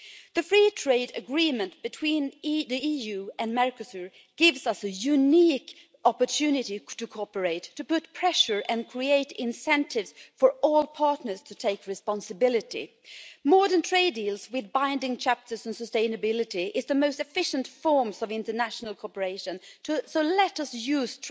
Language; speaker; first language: English; non-native, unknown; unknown